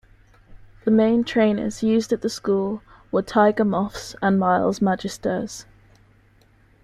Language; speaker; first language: English; native; English